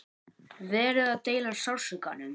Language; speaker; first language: Icelandic; native; Icelandic